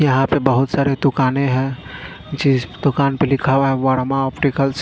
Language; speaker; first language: Hindi; non-native, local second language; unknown